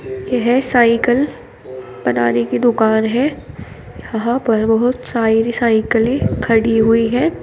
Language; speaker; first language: Hindi; native; Hindi